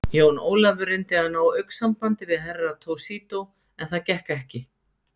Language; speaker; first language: Icelandic; native; Icelandic